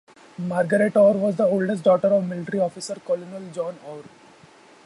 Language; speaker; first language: English; non-native, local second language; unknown